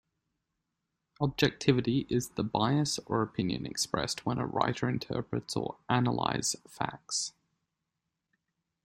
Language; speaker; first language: English; native; English